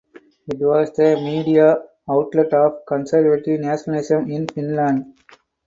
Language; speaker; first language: English; non-native, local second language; Tamil